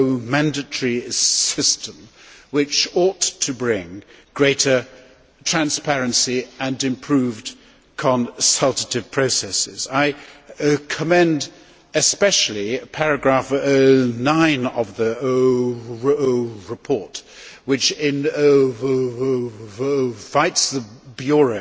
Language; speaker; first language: English; native; English